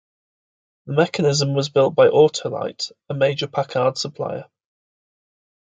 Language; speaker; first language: English; native; English